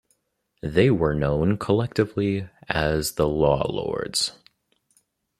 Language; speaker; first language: English; native; English